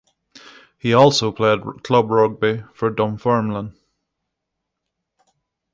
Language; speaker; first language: English; native; English